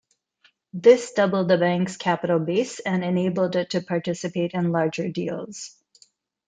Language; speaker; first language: English; non-native, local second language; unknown